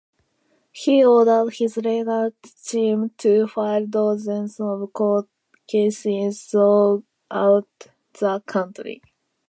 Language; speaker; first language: English; non-native, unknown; Japanese